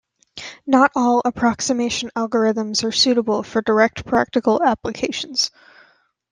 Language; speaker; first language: English; native; English